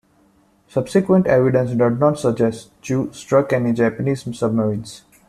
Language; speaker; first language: English; non-native, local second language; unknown